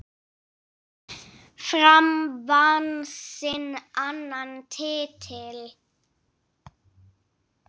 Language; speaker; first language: Icelandic; non-native, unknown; English